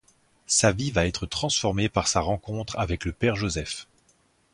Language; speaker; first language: French; native; French